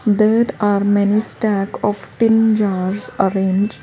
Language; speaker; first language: English; non-native, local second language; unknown